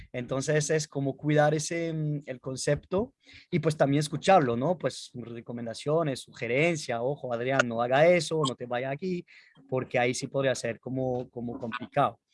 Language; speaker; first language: Spanish; non-native, fluent; French